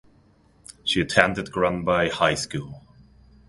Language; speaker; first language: English; non-native, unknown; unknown